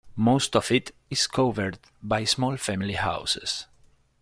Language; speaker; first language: English; non-native, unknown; Spanish